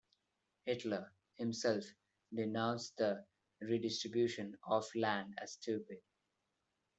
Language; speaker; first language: English; non-native, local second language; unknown